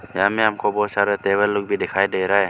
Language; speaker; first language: Hindi; non-native, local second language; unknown